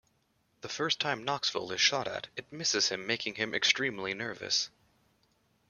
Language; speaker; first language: English; native; English